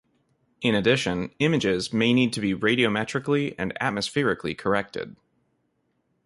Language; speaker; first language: English; native; English